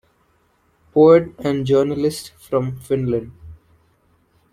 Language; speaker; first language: English; non-native, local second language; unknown